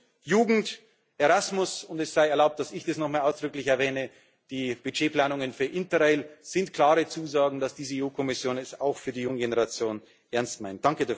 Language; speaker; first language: German; native; German